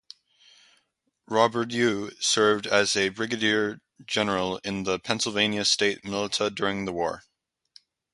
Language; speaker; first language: English; native; English